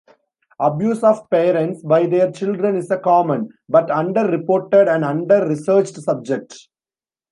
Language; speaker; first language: English; non-native, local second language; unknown